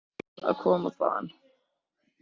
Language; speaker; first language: Icelandic; native; Icelandic